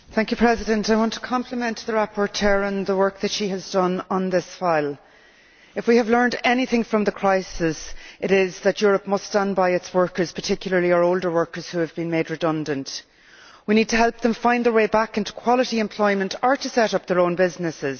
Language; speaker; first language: English; native; English